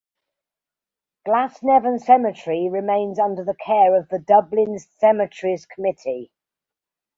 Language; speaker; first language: English; native; English